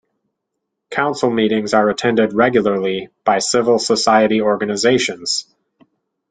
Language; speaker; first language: English; native; English